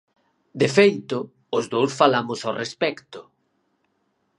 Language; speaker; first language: Galician; native; Galician